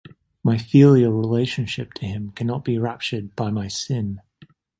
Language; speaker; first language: English; native; English